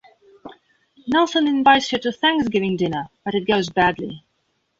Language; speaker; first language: English; non-native, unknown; Belarusian